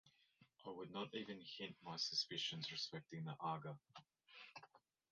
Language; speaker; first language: English; native; English